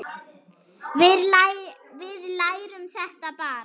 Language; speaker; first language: Icelandic; non-native, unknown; German